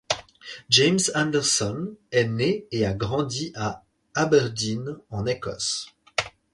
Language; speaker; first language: French; native; French